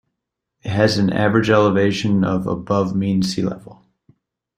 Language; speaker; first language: English; native; English